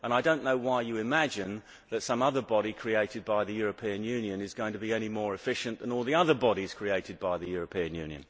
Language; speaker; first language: English; native; English